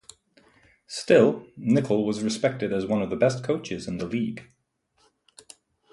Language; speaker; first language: English; native; English